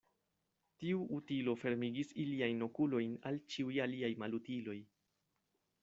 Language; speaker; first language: Esperanto; non-native, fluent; Spanish